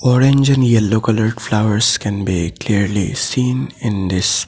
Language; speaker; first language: English; non-native, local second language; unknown